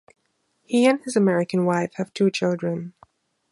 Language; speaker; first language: English; non-native, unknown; German